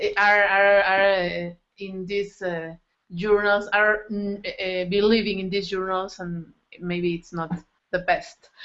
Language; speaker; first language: English; non-native, fluent; Spanish